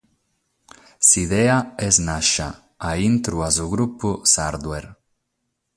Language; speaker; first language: Sardinian; non-native, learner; Catalan